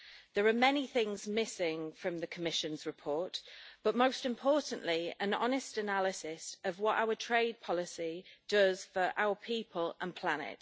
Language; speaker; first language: English; native; English